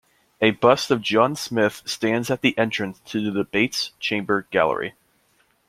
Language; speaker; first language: English; native; English